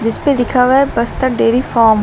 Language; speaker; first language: Hindi; native; Hindi